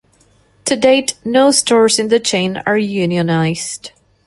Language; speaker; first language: English; non-native, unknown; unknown